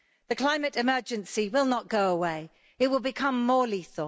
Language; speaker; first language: English; native; English